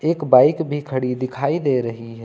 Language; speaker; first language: Hindi; native; Hindi